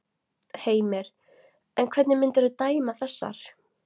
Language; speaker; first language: Icelandic; non-native, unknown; Latvian